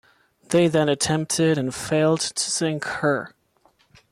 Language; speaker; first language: English; non-native, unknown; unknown